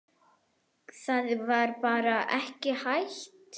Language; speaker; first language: Icelandic; non-native, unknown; Arabic